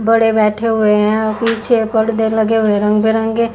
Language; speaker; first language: Hindi; native; Hindi